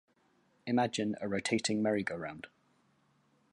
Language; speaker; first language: English; native; English